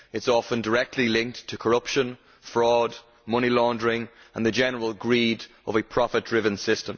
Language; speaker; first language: English; native; English